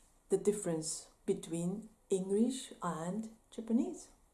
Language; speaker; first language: English; non-native, fluent; Japanese